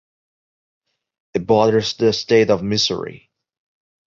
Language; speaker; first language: English; non-native, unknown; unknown